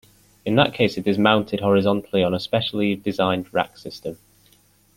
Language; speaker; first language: English; native; English